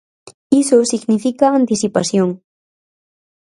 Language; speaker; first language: Galician; native; Galician